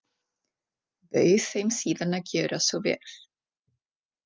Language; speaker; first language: Icelandic; non-native, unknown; Czech